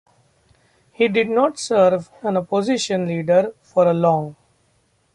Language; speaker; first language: English; non-native, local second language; Marathi